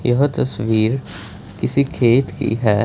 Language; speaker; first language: Hindi; non-native, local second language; Punjabi